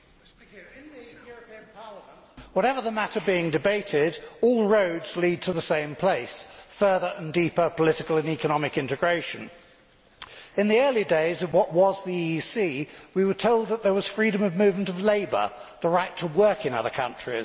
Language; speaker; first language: English; native; English